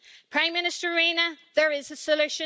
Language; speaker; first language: English; native; English